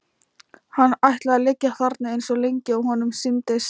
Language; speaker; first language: Icelandic; non-native, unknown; Thai